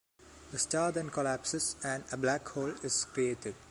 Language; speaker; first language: English; non-native, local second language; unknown